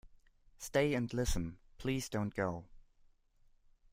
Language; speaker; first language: English; non-native, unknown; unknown